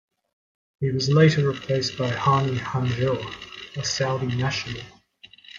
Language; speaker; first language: English; native; English